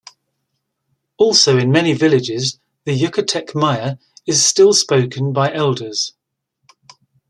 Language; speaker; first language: English; native; English